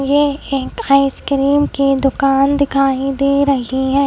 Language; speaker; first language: Hindi; native; Hindi